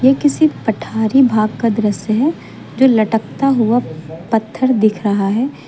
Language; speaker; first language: Hindi; native; Hindi